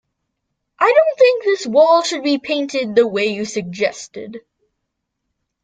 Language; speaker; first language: English; native; English